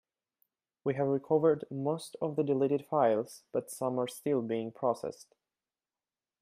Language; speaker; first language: English; native; English